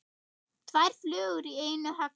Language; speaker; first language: Icelandic; non-native, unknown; German